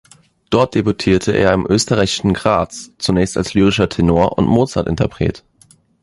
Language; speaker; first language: German; native; German